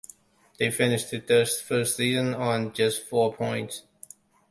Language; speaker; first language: English; non-native, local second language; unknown